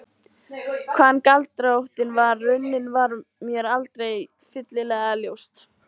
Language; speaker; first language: Icelandic; native; Icelandic